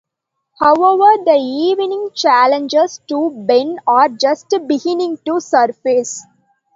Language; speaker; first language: English; non-native, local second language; Tamil